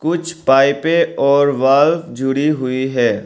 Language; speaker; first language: Hindi; non-native, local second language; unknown